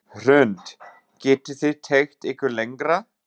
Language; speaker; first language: Icelandic; non-native, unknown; German